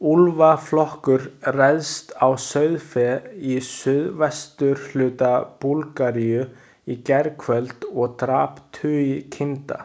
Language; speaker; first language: Icelandic; non-native, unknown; Chinese